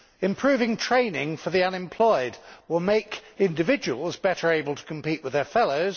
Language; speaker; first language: English; native; English